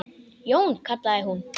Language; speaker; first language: Icelandic; native; Icelandic